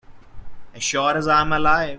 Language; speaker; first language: English; non-native, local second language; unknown